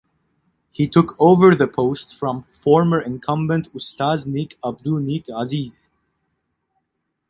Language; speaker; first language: English; non-native, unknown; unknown